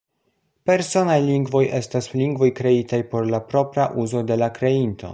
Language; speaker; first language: Esperanto; non-native, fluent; Polish